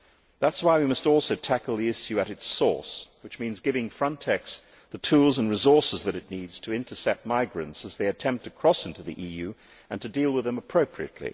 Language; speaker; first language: English; native; English